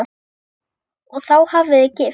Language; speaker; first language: Icelandic; native; Icelandic